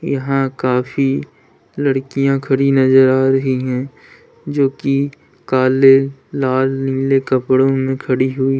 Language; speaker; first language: Hindi; native; Hindi